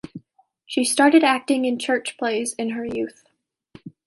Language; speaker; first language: English; native; English